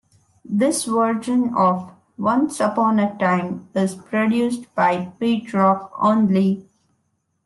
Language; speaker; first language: English; non-native, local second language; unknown